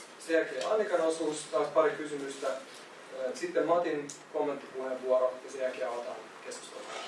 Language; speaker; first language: Finnish; native; Finnish